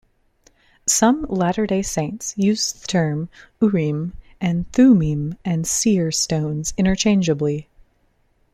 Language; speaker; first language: English; native; English